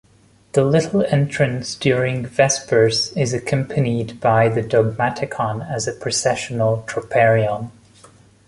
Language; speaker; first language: English; non-native, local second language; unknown